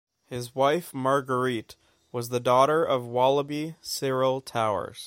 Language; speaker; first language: English; native; English